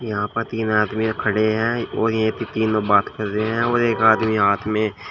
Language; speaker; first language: Hindi; native; Hindi